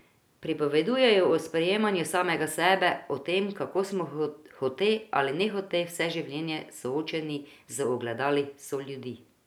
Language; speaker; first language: Slovenian; non-native, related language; Croatian